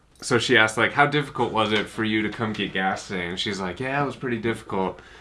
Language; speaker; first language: English; native; English